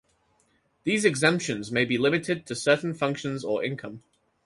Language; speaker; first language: English; native; English